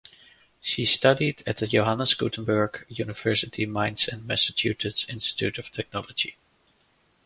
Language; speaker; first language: English; non-native, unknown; Dutch